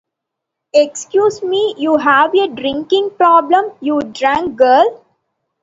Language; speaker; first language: English; non-native, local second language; Tamil